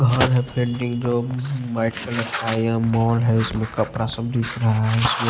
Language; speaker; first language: Hindi; non-native, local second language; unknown